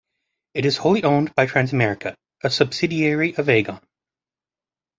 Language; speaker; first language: English; native; English